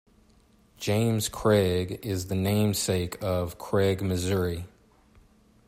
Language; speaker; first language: English; native; English